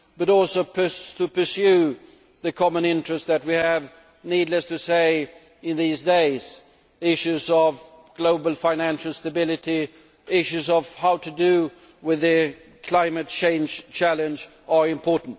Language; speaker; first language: English; non-native, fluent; Swedish